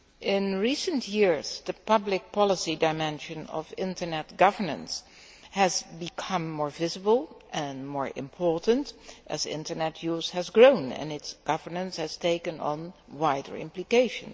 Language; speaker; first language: English; non-native, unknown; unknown